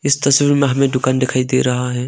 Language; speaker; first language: Hindi; non-native, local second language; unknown